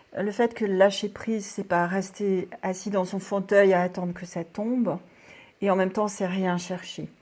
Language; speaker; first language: French; native; French